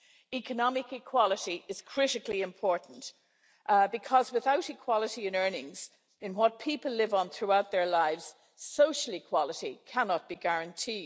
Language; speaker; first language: English; native; English